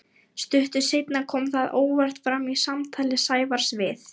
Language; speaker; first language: Icelandic; non-native, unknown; Lithuanian